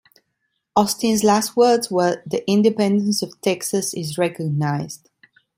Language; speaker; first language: English; non-native, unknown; Italian